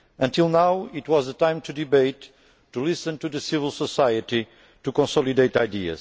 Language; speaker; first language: English; non-native, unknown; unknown